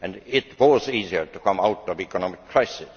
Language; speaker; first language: English; non-native, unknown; Estonian